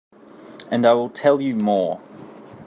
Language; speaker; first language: English; native; English